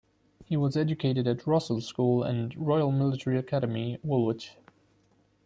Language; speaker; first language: English; non-native, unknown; German